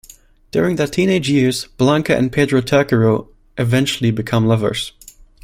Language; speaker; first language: English; non-native, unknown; German